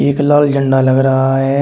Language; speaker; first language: Hindi; native; Hindi